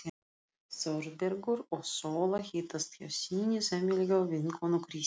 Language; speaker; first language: Icelandic; non-native, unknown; Russian